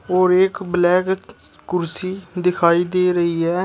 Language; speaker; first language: Hindi; native; Hindi